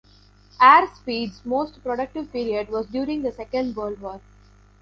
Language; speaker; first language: English; non-native, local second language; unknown